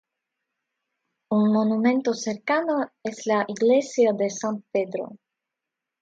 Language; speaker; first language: Spanish; non-native, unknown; Russian